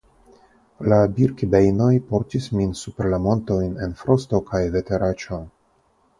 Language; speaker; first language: Esperanto; non-native, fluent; Russian